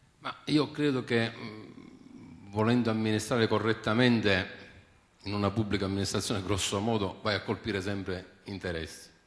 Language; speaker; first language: Italian; native; Italian